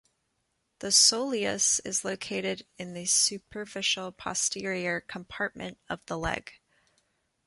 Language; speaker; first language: English; native; English